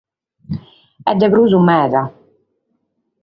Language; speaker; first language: Sardinian; native; Sardinian